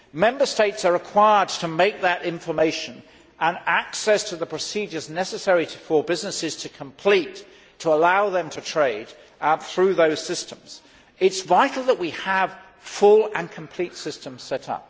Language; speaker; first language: English; native; English